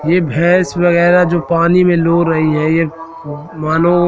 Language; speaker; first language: Hindi; native; Hindi